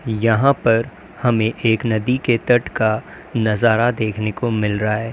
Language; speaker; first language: Hindi; native; Hindi